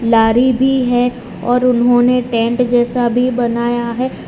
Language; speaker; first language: Hindi; non-native, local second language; Gujarati